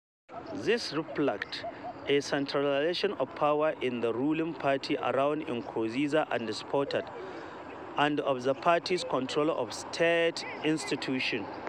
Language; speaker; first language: English; non-native, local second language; Hausa